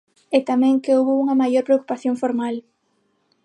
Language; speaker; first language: Galician; non-native, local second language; Spanish